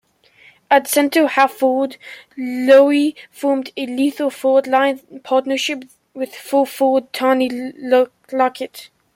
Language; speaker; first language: English; native; English